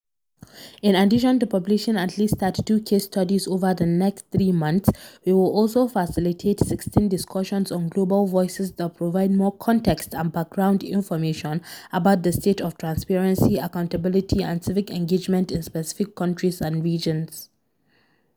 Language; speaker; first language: English; non-native, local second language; Hausa